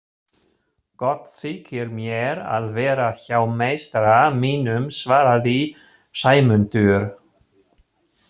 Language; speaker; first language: Icelandic; non-native, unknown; German